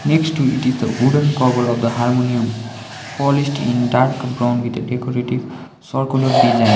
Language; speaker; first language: English; non-native, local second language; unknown